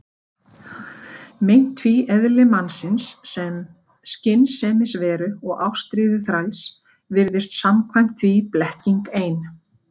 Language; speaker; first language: Icelandic; native; Icelandic